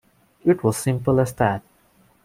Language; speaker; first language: English; non-native, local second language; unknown